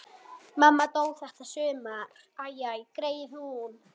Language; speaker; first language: Icelandic; native; Icelandic